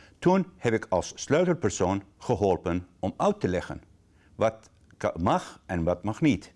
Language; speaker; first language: Dutch; non-native, fluent; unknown